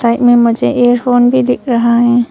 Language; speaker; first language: Hindi; non-native, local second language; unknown